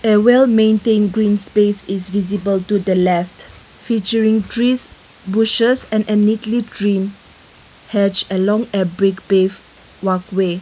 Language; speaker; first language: English; non-native, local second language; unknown